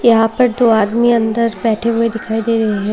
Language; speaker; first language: Hindi; non-native, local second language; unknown